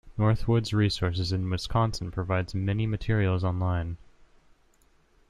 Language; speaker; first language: English; native; English